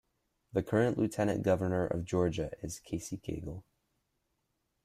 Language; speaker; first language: English; native; English